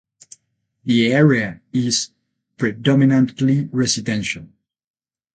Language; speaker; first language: English; non-native, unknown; Spanish